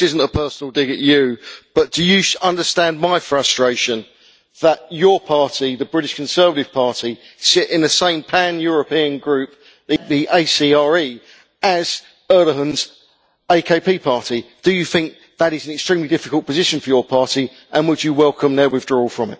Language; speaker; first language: English; native; English